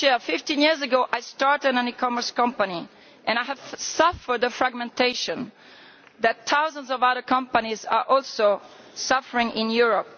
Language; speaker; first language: English; non-native, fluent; Italian